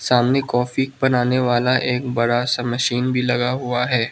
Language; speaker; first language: Hindi; non-native, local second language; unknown